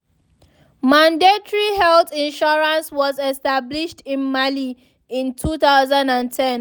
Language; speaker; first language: English; non-native, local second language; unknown